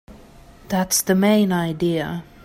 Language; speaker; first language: English; native; English